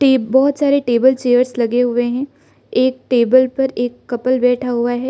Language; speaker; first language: Hindi; non-native, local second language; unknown